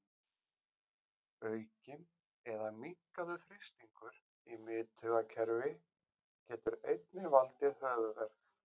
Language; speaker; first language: Icelandic; native; Icelandic